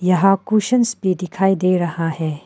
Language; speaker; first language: Hindi; non-native, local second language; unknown